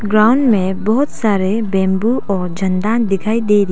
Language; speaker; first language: Hindi; non-native, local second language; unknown